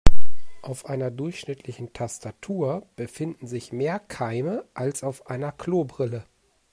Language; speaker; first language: German; native; German